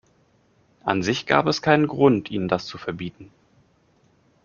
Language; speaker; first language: German; native; German